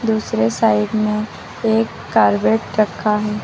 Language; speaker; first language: Hindi; native; Hindi